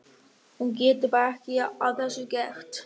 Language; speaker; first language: Icelandic; non-native, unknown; German